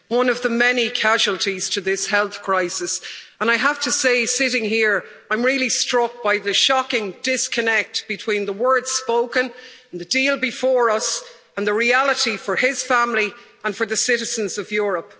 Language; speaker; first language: English; native; English